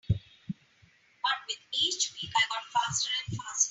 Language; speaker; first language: English; non-native, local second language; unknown